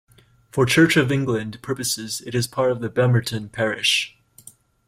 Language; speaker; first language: English; native; English